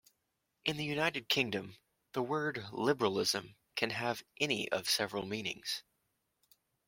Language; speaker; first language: English; native; English